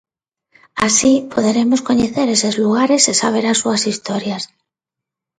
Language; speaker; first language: Galician; non-native, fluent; Spanish